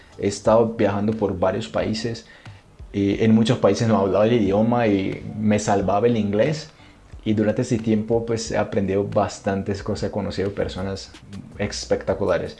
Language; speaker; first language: Spanish; non-native, fluent; Portuguese